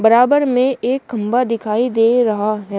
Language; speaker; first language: Hindi; native; Hindi